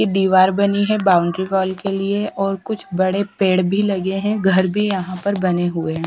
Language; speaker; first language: Hindi; non-native, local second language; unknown